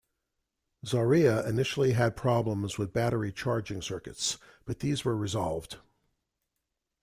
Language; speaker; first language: English; native; English